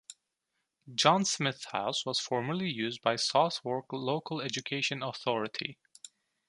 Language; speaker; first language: English; non-native, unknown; Turkish